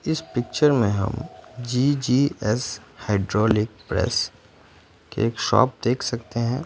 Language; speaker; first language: Hindi; non-native, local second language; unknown